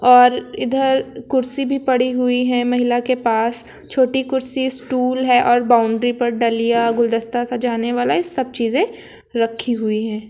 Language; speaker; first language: Hindi; native; Hindi